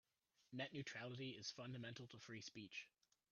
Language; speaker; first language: English; native; English